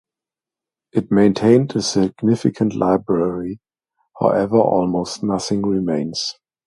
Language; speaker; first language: English; non-native, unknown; German